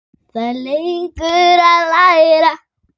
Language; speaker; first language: Icelandic; native; Icelandic